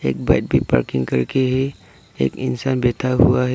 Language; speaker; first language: Hindi; non-native, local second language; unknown